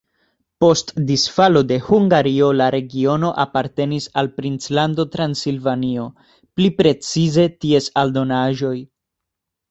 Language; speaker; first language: Esperanto; non-native, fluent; Spanish